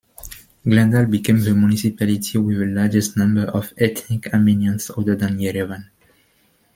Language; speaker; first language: English; non-native, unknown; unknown